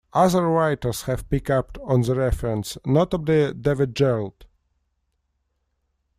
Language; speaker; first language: English; non-native, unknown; Russian